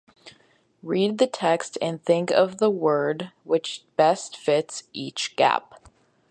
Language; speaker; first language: English; native; English